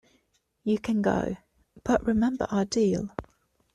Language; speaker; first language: English; native; English